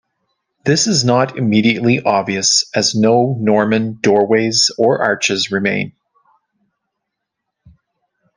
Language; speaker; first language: English; native; English